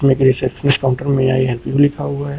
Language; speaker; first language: Hindi; native; Hindi